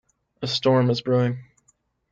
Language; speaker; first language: English; native; English